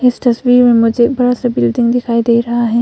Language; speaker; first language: Hindi; early bilingual, other home language; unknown